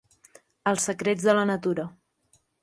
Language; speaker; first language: Catalan; native; Catalan